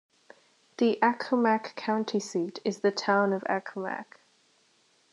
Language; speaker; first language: English; native; English